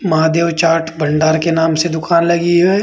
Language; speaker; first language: Hindi; native; Hindi